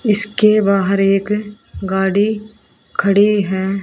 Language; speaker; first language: Hindi; native; Hindi